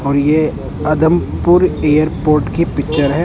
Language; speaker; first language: Hindi; non-native, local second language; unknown